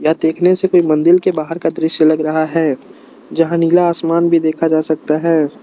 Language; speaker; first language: Hindi; non-native, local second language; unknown